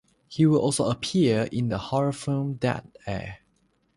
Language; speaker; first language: English; non-native, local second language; Chinese